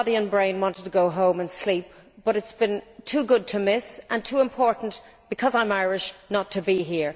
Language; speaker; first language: English; native; English